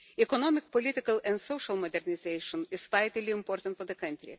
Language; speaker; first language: English; non-native, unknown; Lithuanian